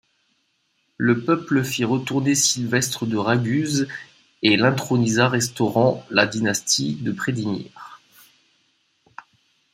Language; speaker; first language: French; native; French